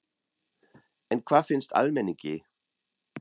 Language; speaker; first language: Icelandic; non-native, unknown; German